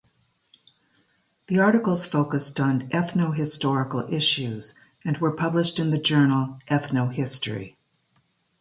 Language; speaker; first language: English; native; English